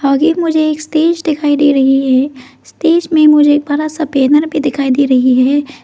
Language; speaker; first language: Hindi; non-native, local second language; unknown